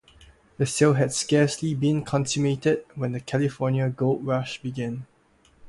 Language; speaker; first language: English; non-native, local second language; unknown